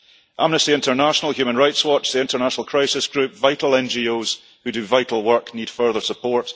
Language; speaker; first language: English; early bilingual, heritage; English